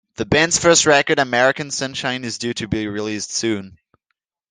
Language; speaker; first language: English; non-native, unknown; French